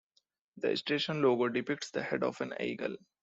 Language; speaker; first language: English; non-native, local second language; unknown